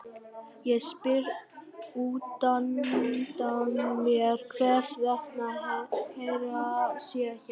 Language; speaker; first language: Icelandic; non-native, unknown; Vietnamese